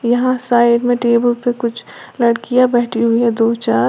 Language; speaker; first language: Hindi; native; Hindi